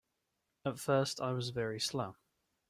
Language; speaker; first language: English; native; English